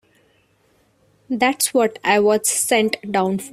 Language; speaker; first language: English; non-native, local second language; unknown